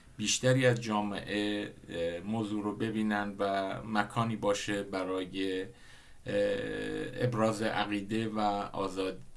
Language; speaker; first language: Persian; non-native, local second language; Kurdish